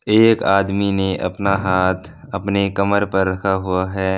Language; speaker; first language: Hindi; non-native, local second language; Punjabi